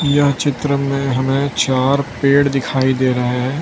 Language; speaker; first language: Hindi; non-native, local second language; Gujarati